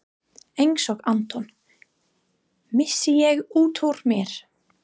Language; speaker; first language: Icelandic; non-native, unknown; English